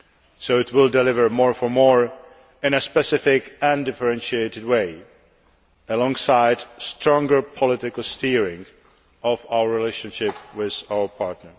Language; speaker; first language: English; non-native, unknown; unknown